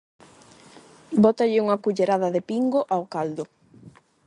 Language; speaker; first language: Galician; non-native, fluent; Spanish